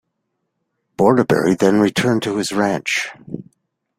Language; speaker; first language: English; native; English